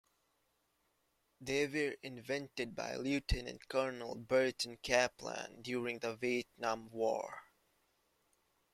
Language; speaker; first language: English; native; English